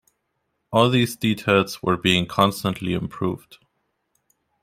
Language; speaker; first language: English; non-native, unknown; German